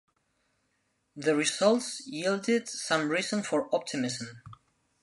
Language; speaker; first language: English; non-native, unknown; Spanish